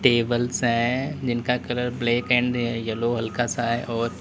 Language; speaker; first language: Hindi; native; Hindi